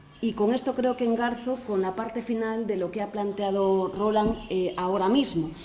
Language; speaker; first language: Spanish; native; Spanish